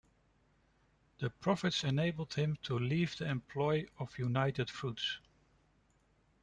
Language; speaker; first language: English; non-native, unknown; Dutch